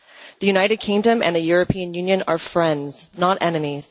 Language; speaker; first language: English; non-native, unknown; Dutch